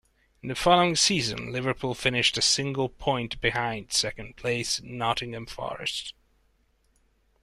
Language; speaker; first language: English; non-native, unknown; Hungarian